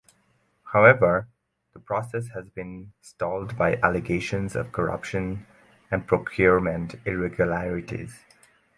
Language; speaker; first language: English; native; English